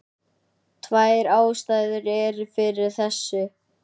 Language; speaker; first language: Icelandic; native; Icelandic